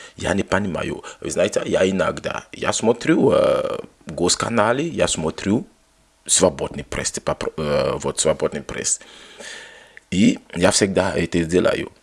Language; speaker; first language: Russian; non-native, fluent; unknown